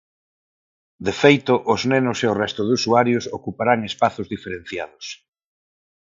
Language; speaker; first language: Galician; non-native, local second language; Spanish